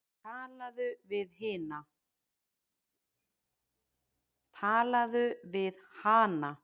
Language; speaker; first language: Icelandic; native; Icelandic